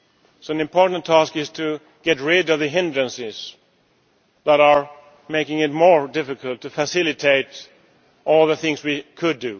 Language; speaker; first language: English; non-native, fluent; Swedish